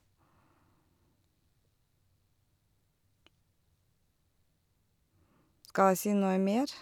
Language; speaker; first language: Norwegian; non-native, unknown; Russian